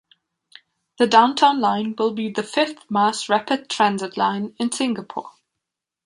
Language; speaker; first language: English; non-native, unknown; German